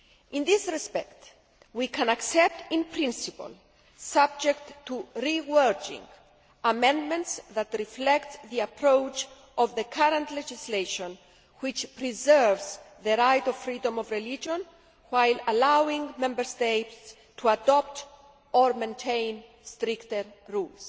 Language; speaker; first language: English; non-native, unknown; Greek